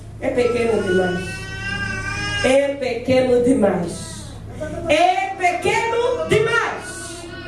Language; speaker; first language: Portuguese; native; Portuguese